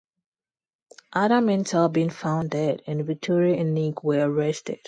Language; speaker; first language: English; non-native, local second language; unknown